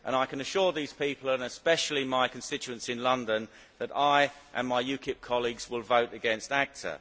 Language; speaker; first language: English; native; English